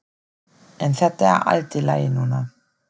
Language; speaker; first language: Icelandic; non-native, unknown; German